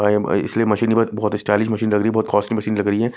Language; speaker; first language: Hindi; non-native, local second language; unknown